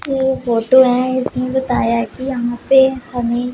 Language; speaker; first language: Hindi; non-native, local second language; Punjabi